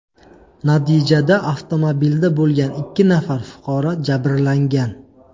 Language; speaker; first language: Uzbek; native; Uzbek